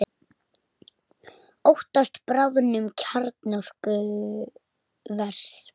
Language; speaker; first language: Icelandic; native; Icelandic